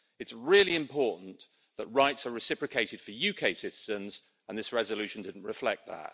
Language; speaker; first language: English; native; English